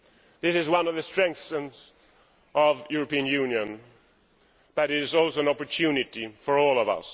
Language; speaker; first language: English; non-native, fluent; Swedish